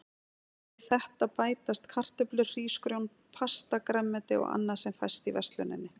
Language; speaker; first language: Icelandic; native; Icelandic